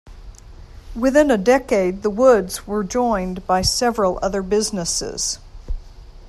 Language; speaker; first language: English; native; English